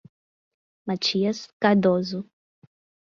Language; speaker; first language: Portuguese; non-native, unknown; English